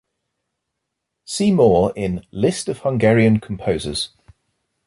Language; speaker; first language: English; native; English